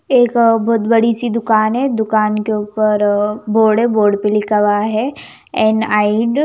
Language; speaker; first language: Hindi; non-native, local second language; Punjabi